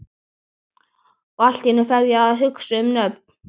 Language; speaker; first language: Icelandic; native; Icelandic